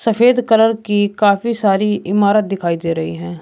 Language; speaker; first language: Hindi; native; Hindi